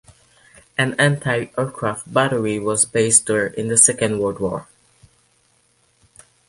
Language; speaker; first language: English; non-native, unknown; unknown